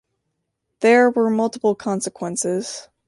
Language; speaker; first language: English; native; English